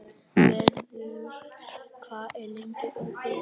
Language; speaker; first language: Icelandic; non-native, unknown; Vietnamese